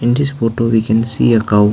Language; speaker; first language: English; non-native, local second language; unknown